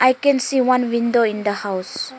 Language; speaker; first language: English; non-native, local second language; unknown